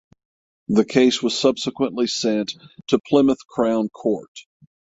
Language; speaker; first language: English; native; English